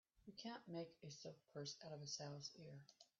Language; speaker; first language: English; native; English